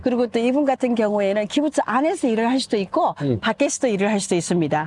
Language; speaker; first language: Korean; native; Korean